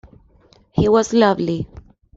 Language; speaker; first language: English; non-native, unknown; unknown